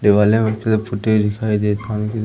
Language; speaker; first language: Hindi; native; Hindi